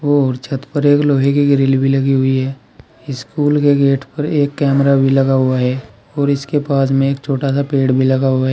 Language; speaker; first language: Hindi; native; Hindi